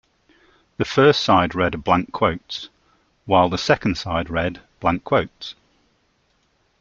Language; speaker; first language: English; native; English